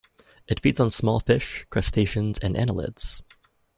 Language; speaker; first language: English; native; English